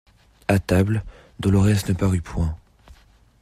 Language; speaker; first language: French; native; French